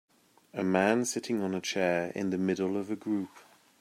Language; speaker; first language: English; native; English